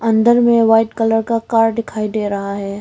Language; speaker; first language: Hindi; early bilingual, other home language; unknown